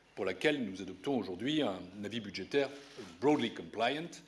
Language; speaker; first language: French; native; French